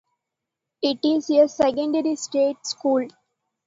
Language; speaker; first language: English; non-native, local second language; Tamil